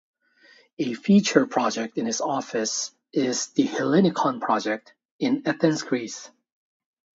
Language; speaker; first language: English; non-native, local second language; Korean